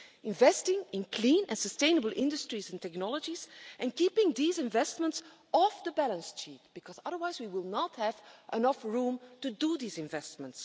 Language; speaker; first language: English; non-native, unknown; Dutch